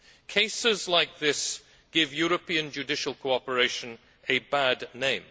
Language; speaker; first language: English; native; English